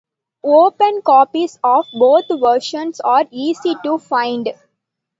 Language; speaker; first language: English; non-native, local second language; Tamil